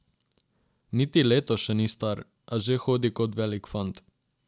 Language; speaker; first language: Slovenian; non-native, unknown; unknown